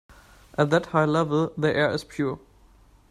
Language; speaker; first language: English; non-native, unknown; German